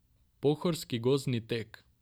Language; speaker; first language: Slovenian; non-native, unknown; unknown